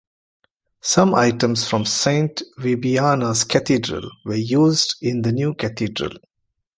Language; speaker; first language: English; non-native, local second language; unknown